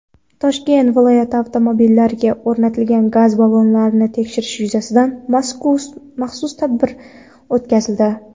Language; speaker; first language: Uzbek; non-native, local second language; Kara-Kalpak